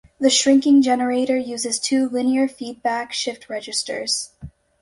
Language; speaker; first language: English; native; English